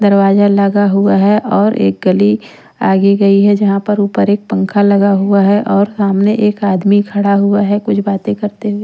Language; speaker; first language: Hindi; non-native, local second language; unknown